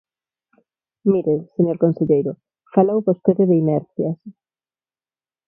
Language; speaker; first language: Galician; non-native, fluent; Spanish